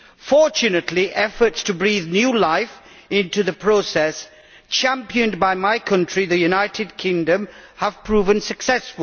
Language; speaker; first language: English; native; English